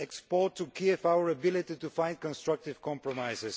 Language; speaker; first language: English; non-native, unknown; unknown